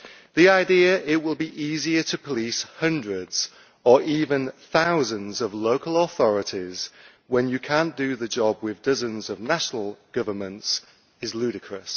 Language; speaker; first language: English; native; English